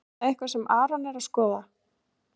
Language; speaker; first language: Icelandic; native; Icelandic